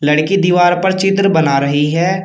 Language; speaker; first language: Hindi; native; Hindi